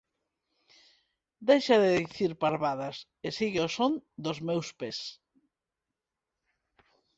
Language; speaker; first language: Galician; non-native, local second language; Spanish